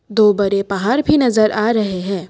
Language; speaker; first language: Hindi; non-native, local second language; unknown